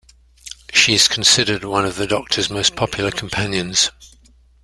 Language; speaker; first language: English; native; English